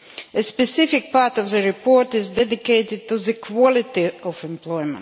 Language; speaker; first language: English; non-native, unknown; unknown